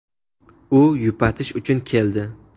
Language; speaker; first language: Uzbek; native; Uzbek